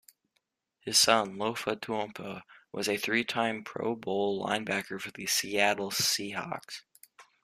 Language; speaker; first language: English; native; English